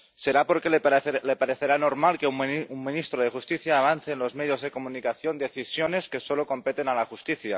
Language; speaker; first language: Spanish; non-native, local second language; Catalan